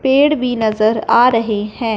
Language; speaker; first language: Hindi; non-native, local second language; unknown